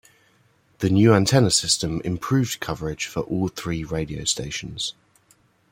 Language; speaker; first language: English; native; English